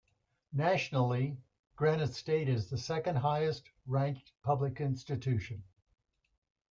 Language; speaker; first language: English; native; English